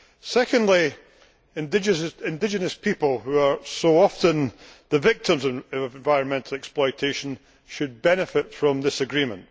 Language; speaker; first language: English; native; English